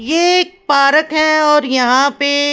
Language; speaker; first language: Hindi; non-native, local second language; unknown